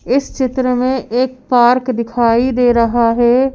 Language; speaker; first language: Hindi; native; Hindi